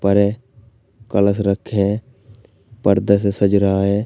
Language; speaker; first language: Hindi; native; Hindi